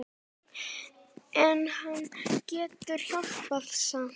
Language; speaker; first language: Icelandic; native; Icelandic